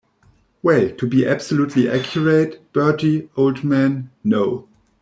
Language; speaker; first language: English; non-native, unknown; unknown